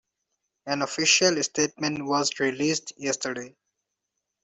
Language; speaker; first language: English; non-native, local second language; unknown